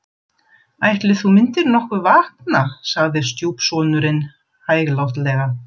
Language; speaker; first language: Icelandic; non-native, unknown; German